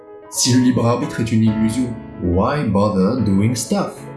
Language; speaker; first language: French; native; French